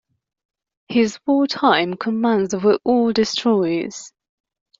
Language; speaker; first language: English; non-native, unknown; Persian